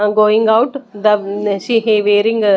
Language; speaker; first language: English; non-native, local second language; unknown